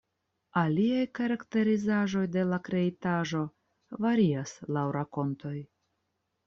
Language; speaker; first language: Esperanto; non-native, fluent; Russian